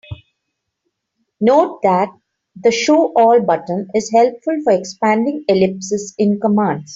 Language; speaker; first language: English; non-native, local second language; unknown